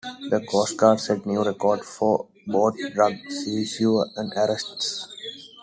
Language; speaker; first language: English; non-native, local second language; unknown